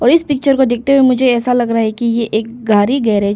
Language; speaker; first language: Hindi; early bilingual, other home language; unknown